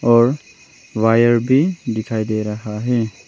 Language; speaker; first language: Hindi; non-native, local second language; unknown